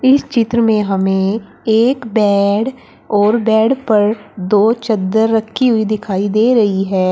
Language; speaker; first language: Hindi; native; Hindi